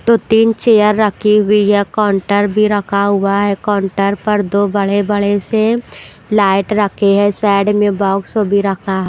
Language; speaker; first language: Hindi; non-native, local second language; Punjabi